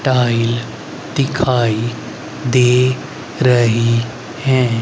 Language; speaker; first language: Hindi; native; Hindi